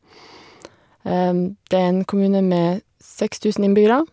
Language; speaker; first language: Norwegian; native; Norwegian